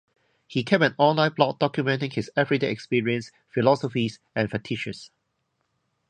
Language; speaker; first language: English; non-native, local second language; Cantonese